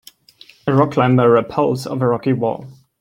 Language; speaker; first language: English; non-native, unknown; German